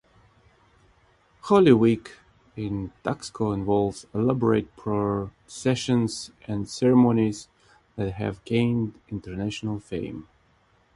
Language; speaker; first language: English; non-native, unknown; Russian